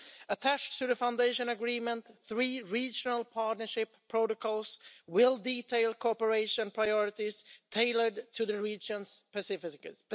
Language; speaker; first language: English; non-native, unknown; Swedish